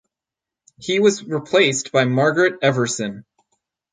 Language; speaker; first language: English; native; English